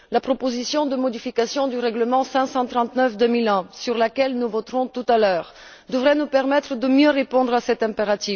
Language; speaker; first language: French; non-native, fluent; Bulgarian